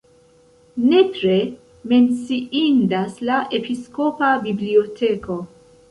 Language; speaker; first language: Esperanto; non-native, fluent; Central Kurdish